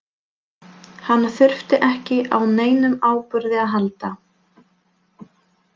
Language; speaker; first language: Icelandic; non-native, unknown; Polish